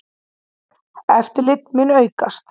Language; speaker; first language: Icelandic; native; Icelandic